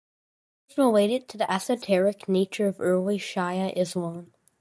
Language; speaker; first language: English; native; English